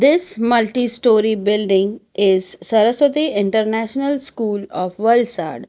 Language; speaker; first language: English; non-native, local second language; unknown